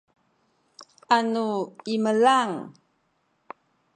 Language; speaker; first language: Sakizaya; non-native, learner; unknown